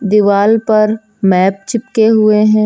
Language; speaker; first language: Hindi; native; Hindi